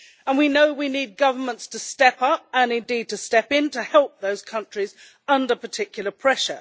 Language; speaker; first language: English; native; English